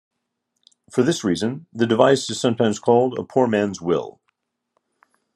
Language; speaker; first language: English; native; English